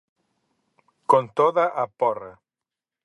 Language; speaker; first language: Galician; native; Galician